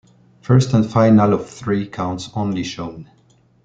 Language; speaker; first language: English; non-native, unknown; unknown